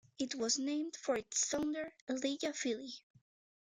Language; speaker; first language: English; non-native, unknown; Spanish